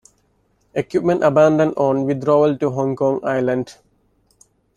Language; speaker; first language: English; non-native, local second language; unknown